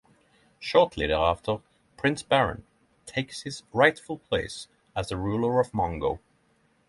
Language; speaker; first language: English; non-native, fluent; Norwegian